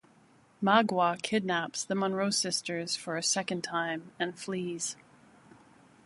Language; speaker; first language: English; native; English